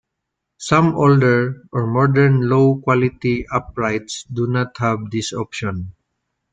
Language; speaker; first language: English; non-native, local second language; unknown